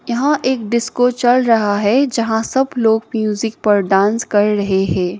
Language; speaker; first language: Hindi; non-native, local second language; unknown